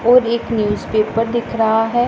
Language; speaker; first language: Hindi; non-native, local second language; Punjabi